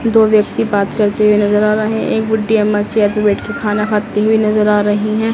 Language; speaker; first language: Hindi; native; Hindi